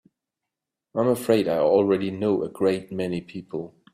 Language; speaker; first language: English; native; English